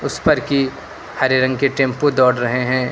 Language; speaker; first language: Hindi; native; Hindi